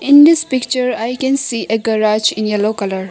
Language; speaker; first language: English; non-native, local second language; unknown